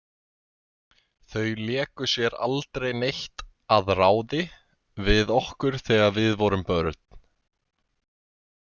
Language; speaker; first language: Icelandic; native; Icelandic